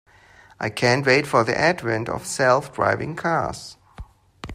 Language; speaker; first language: English; non-native, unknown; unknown